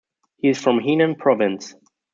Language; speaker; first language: English; non-native, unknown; German